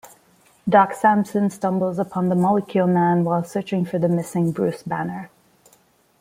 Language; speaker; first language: English; non-native, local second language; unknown